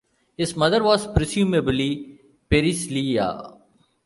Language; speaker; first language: English; non-native, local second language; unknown